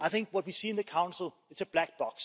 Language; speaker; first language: English; non-native, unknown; Danish